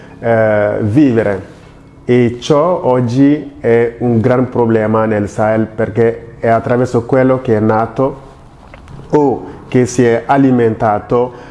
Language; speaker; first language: Italian; non-native, fluent; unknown